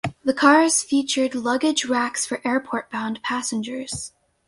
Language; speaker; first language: English; native; English